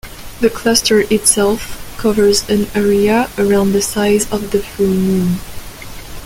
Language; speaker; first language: English; non-native, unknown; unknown